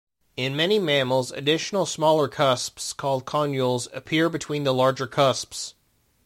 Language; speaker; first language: English; native; English